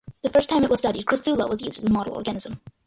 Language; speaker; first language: English; early bilingual, other home language; Malayalam